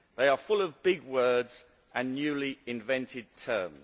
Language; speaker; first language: English; native; English